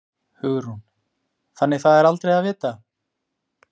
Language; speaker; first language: Icelandic; native; Icelandic